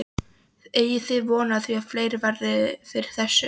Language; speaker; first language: Icelandic; non-native, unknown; Polish